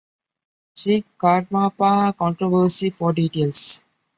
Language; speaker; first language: English; non-native, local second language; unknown